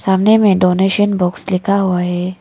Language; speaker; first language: Hindi; non-native, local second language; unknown